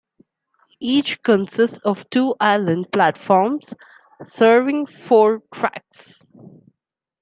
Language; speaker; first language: English; non-native, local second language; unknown